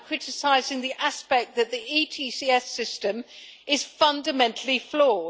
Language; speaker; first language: English; native; English